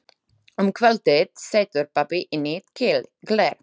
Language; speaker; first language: Icelandic; non-native, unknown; Slovak